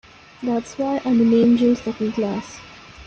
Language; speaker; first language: English; non-native, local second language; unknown